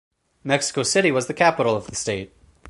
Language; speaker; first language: English; native; English